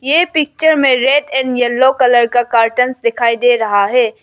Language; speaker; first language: Hindi; non-native, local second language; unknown